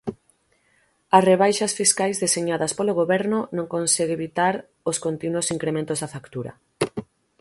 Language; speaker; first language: Galician; native; Galician